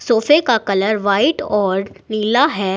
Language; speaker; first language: Hindi; native; Hindi